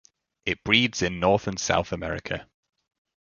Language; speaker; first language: English; native; English